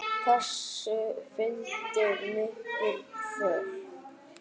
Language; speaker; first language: Icelandic; native; Icelandic